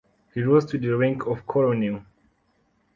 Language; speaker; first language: English; non-native, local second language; Kinyarwanda